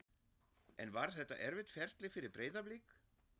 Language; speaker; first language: Icelandic; non-native, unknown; German